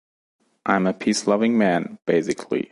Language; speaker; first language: English; non-native, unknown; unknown